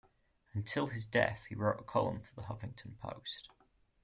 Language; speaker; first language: English; native; English